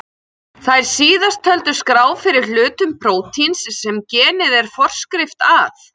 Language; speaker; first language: Icelandic; native; Icelandic